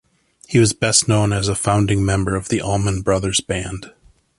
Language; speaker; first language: English; native; English